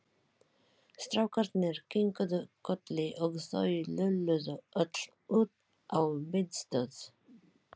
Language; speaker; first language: Icelandic; non-native, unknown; Filipino